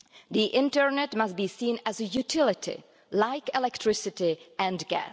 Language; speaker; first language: English; non-native, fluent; Czech